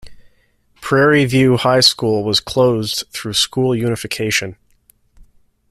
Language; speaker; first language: English; native; English